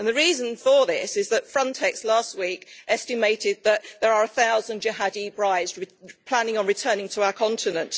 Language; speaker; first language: English; native; English